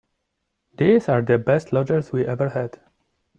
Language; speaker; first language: English; non-native, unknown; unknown